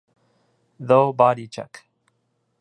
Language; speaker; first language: English; non-native, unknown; Japanese